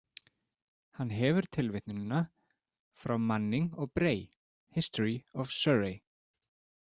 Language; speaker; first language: Icelandic; native; Icelandic